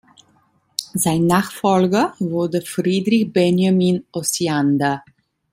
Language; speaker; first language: German; non-native, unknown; Italian